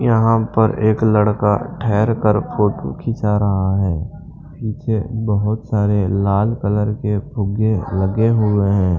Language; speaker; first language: Hindi; non-native, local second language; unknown